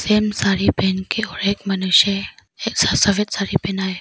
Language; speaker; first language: Hindi; non-native, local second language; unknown